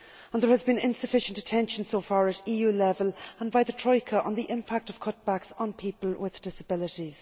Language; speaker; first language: English; native; English